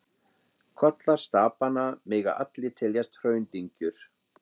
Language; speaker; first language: Icelandic; non-native, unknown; German